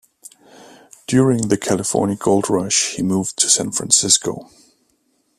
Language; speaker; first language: English; native; English